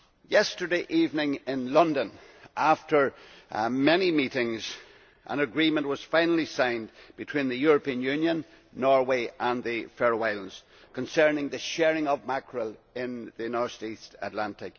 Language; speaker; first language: English; native; English